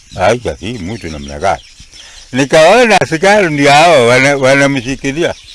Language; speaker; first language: Swahili; non-native, local second language; Luyia